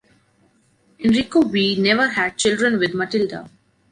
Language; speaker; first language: English; non-native, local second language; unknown